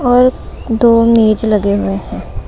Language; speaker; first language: Hindi; non-native, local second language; Punjabi